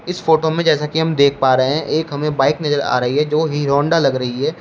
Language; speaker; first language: Hindi; native; Hindi